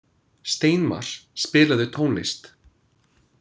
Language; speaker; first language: Icelandic; non-native, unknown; English